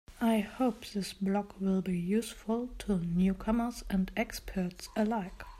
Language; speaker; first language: English; non-native, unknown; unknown